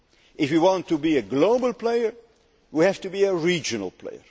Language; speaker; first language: English; non-native, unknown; Dutch